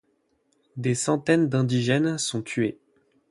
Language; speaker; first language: French; native; French